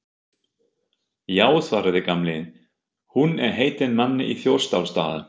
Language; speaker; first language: Icelandic; non-native, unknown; German